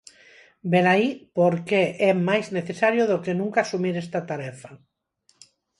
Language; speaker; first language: Galician; non-native, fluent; Spanish